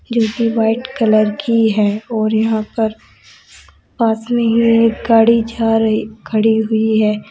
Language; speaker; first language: Hindi; native; Hindi